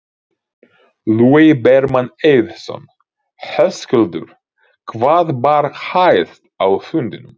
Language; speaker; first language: Icelandic; non-native, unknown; Ukrainian